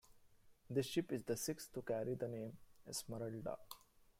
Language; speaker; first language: English; non-native, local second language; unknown